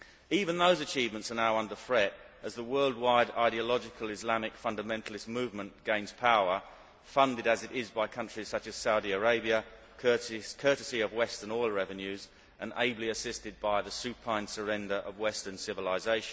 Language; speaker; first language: English; native; English